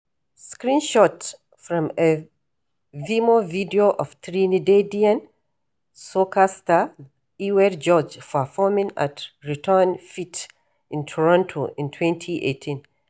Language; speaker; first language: English; non-native, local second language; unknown